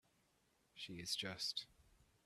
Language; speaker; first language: English; native; English